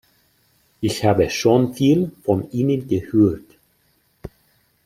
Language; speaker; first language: German; non-native, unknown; English